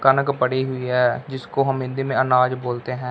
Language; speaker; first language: Hindi; non-native, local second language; Punjabi